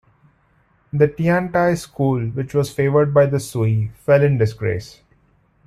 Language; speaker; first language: English; non-native, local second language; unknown